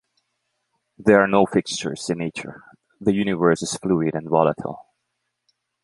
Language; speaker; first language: English; non-native, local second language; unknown